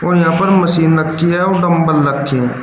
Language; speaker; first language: Hindi; native; Hindi